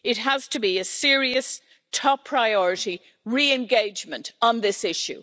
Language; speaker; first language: English; native; English